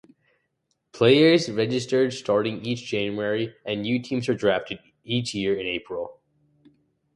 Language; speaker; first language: English; native; English